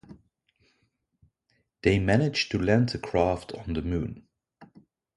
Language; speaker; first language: English; non-native, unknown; Dutch